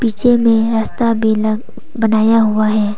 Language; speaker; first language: Hindi; non-native, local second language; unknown